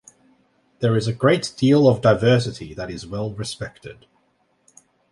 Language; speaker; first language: English; native; English